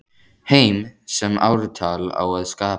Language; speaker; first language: Icelandic; native; Icelandic